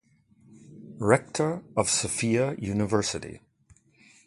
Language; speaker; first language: English; non-native, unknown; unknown